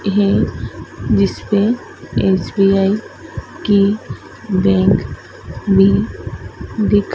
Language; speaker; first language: Hindi; native; Hindi